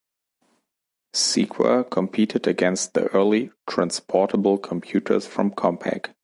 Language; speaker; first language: English; non-native, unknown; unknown